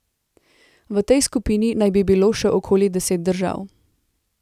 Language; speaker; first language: Slovenian; native; Slovenian